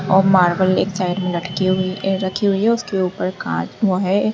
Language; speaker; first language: Hindi; native; Hindi